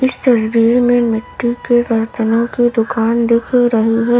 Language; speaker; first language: Hindi; native; Hindi